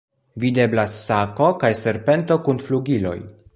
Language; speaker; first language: Esperanto; non-native, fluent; Polish